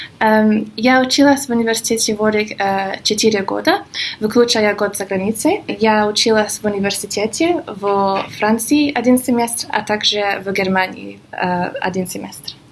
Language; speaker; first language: Russian; non-native, fluent; English